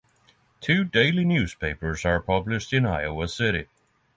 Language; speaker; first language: English; non-native, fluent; Norwegian